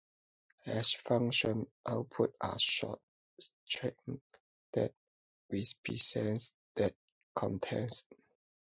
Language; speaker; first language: English; non-native, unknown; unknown